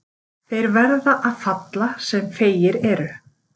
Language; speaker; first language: Icelandic; native; Icelandic